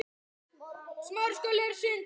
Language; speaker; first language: Icelandic; native; Icelandic